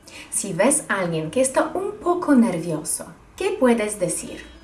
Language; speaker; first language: Spanish; native; Spanish